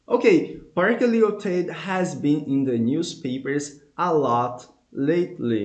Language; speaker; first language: English; non-native, fluent; Portuguese